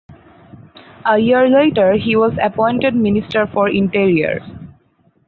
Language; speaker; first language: English; non-native, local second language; Bangla